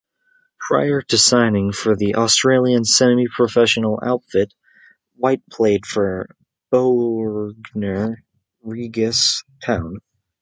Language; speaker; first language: English; native; English